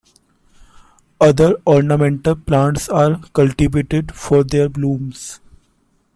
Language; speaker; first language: English; non-native, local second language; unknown